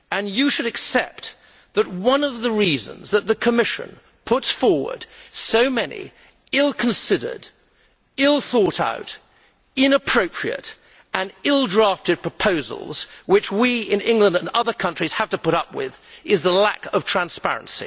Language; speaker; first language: English; native; English